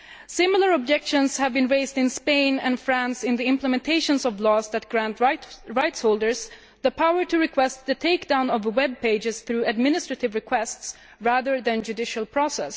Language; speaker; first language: English; non-native, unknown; Swedish